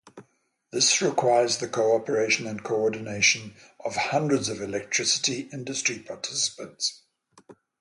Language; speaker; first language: English; native; English